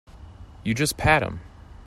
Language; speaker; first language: English; native; English